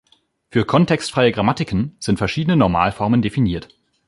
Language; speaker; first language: German; native; German